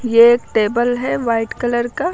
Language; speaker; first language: Hindi; native; Hindi